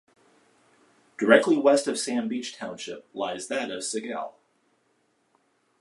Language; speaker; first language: English; native; English